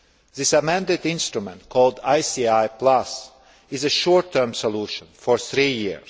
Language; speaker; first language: English; non-native, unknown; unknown